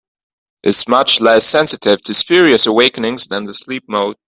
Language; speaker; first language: English; native; English